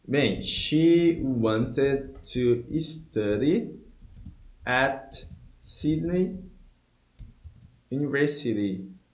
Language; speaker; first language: English; non-native, fluent; Portuguese